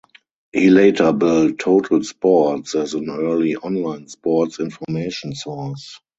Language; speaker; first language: English; non-native, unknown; German